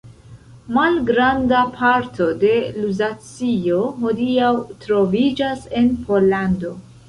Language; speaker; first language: Esperanto; non-native, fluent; Central Kurdish